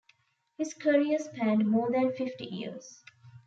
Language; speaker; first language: English; non-native, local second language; Tamil